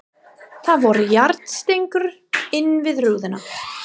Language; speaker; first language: Icelandic; non-native, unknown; English